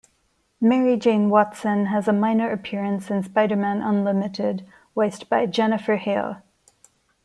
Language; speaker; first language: English; non-native, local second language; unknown